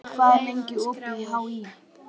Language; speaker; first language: Icelandic; native; Icelandic